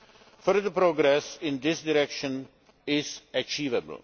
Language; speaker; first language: English; non-native, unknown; Czech